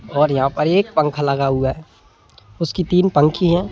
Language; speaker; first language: Hindi; native; Hindi